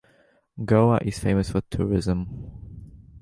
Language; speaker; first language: English; native; English